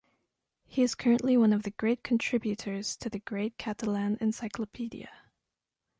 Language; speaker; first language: English; non-native, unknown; French